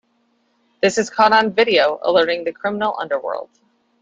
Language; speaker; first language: English; native; English